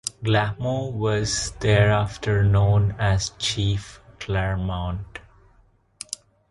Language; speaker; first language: English; non-native, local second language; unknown